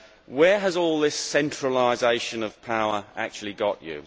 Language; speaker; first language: English; native; English